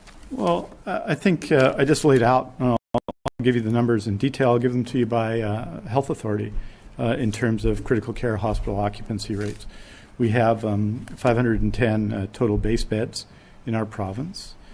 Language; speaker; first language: English; native; English